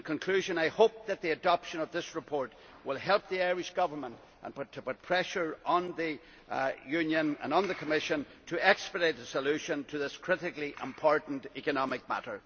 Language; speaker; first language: English; native; English